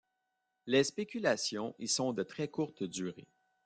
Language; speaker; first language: French; native; French